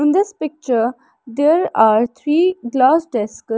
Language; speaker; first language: English; non-native, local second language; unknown